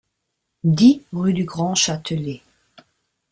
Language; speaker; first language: French; non-native, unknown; German